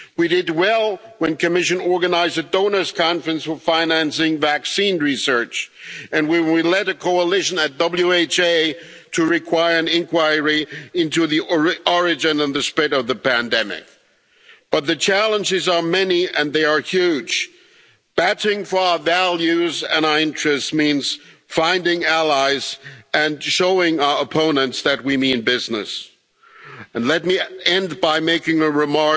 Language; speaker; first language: English; non-native, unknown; German